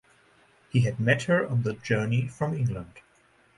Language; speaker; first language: English; non-native, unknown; German